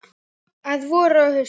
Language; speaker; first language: Icelandic; native; Icelandic